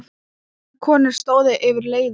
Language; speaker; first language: Icelandic; non-native, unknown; Thai